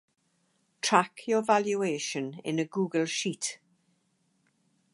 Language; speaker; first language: English; native; English